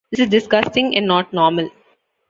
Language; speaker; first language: English; non-native, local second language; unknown